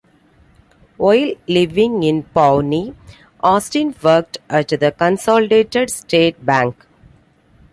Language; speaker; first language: English; non-native, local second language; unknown